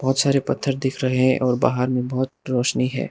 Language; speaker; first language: Hindi; non-native, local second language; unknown